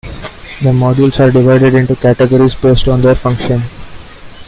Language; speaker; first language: English; non-native, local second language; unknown